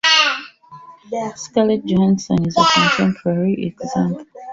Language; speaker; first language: English; native; English